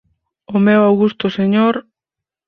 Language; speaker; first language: Galician; native; Galician